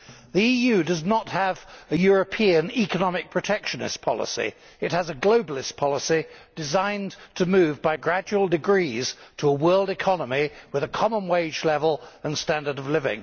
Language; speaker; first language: English; native; English